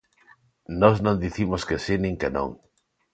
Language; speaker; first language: Galician; non-native, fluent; Spanish